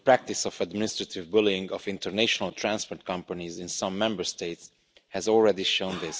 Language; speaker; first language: English; non-native, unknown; Romanian